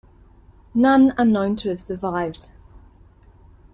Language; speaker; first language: English; native; English